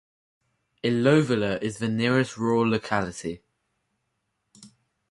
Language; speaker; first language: English; native; English